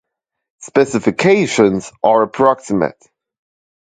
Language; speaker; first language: English; non-native, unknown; German